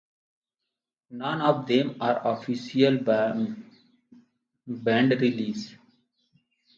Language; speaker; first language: English; non-native, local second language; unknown